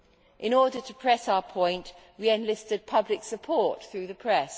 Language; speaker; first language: English; native; English